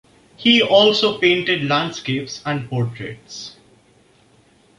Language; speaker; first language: English; non-native, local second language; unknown